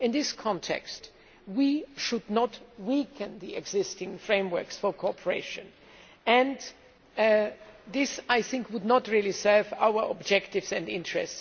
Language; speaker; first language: English; non-native, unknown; German